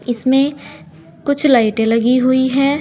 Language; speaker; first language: Hindi; native; Hindi